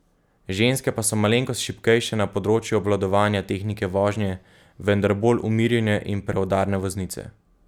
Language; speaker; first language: Slovenian; native; Slovenian